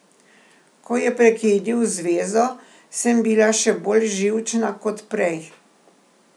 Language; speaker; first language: Slovenian; native; Slovenian